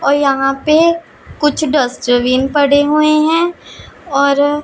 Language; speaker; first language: Hindi; non-native, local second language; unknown